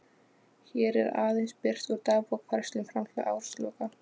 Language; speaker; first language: Icelandic; non-native, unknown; Polish